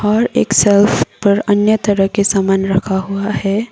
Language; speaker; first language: Hindi; non-native, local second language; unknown